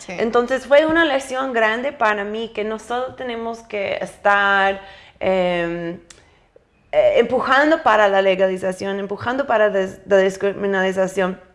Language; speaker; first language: Spanish; non-native, fluent; English